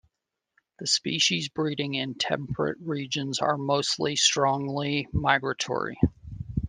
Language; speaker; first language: English; native; English